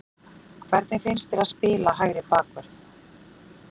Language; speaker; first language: Icelandic; native; Icelandic